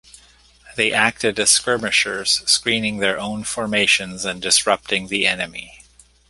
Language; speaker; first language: English; native; English